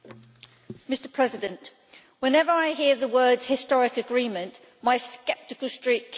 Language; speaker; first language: English; native; English